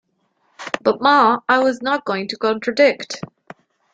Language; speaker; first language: English; non-native, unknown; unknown